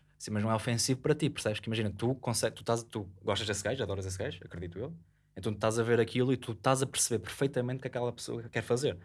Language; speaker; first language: Portuguese; native; Portuguese